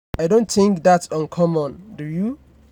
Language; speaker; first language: English; non-native, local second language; Yoruba